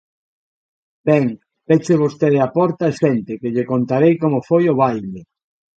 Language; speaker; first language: Galician; native; Galician